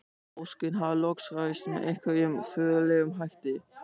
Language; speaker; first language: Icelandic; non-native, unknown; German